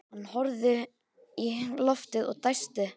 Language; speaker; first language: Icelandic; native; Icelandic